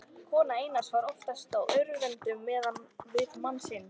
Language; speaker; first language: Icelandic; native; Icelandic